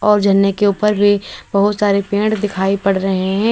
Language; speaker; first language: Hindi; native; Hindi